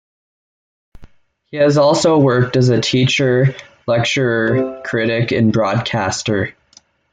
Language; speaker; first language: English; native; English